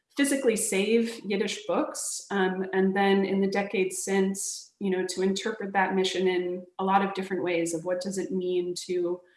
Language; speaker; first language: English; native; English